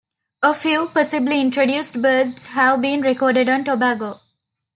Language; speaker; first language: English; non-native, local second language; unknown